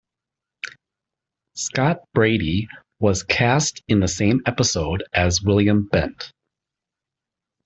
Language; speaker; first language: English; native; English